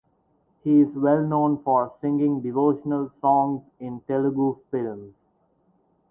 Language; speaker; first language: English; non-native, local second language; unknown